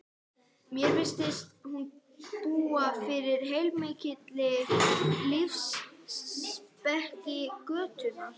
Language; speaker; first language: Icelandic; non-native, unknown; English